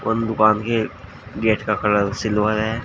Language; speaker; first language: Hindi; native; Hindi